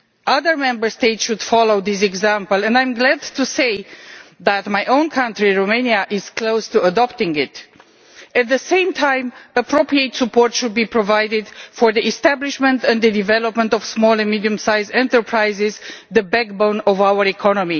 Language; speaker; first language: English; non-native, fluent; Romanian